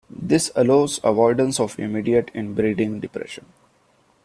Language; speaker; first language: English; non-native, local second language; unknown